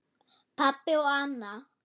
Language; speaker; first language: Icelandic; non-native, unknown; German